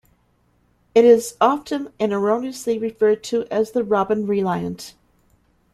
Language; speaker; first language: English; native; English